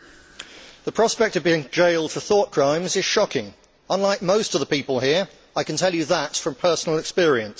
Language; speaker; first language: English; native; English